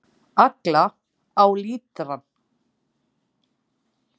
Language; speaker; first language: Icelandic; native; Icelandic